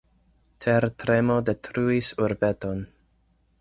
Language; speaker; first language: Esperanto; non-native, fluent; English